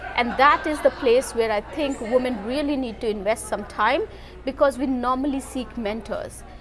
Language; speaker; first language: English; non-native, local second language; Hindi